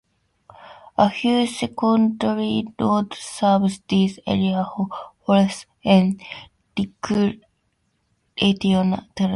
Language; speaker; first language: English; native; English